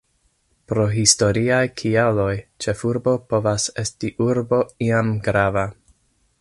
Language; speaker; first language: Esperanto; non-native, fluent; English